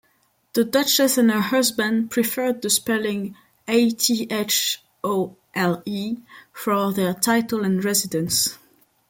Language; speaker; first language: English; non-native, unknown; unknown